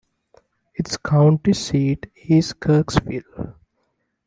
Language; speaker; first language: English; non-native, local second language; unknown